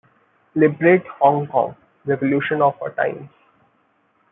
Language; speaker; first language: English; non-native, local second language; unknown